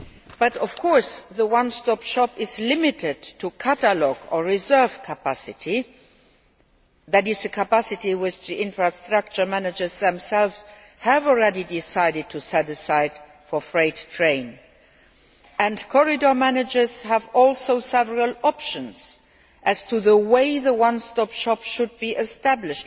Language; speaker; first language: English; non-native, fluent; Luxembourgish